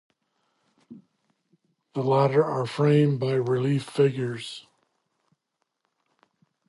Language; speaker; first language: English; native; English